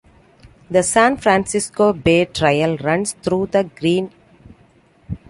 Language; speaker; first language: English; non-native, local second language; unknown